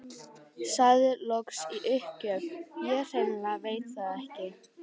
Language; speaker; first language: Icelandic; native; Icelandic